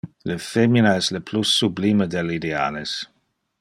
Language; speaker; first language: Interlingua; non-native, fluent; Dutch